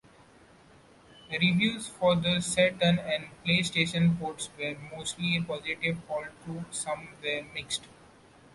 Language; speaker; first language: English; non-native, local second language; Marathi